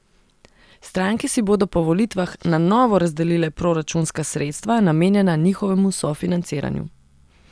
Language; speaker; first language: Slovenian; non-native, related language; Serbian